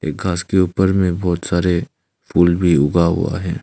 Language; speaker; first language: Hindi; non-native, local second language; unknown